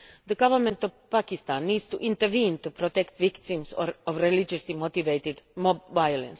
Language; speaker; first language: English; non-native, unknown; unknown